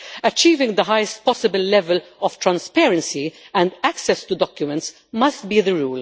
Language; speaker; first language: English; non-native, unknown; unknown